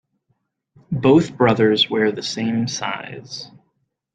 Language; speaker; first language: English; native; English